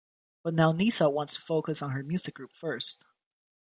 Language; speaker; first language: English; native; English